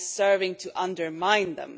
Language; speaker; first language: English; non-native, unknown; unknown